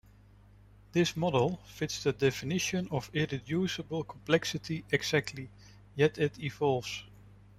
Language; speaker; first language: English; non-native, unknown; Dutch